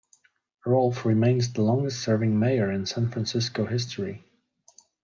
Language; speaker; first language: English; non-native, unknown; Polish